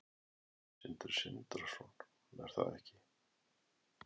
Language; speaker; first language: Icelandic; native; Icelandic